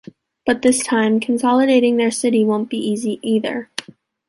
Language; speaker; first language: English; native; English